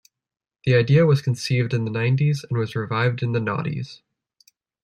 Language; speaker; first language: English; native; English